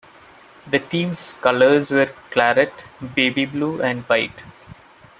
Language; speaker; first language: English; non-native, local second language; Malayalam